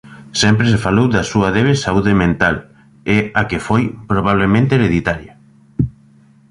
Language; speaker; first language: Galician; native; Galician